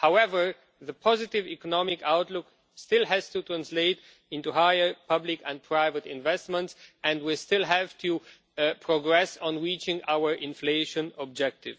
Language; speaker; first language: English; non-native, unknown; Romanian